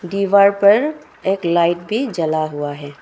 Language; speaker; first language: Hindi; non-native, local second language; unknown